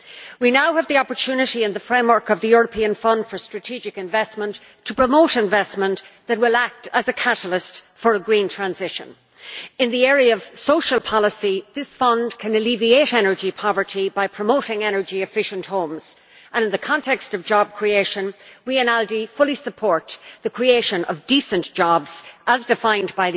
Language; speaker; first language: English; native; English